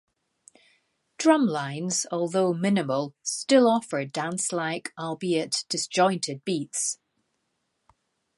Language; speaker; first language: English; native; English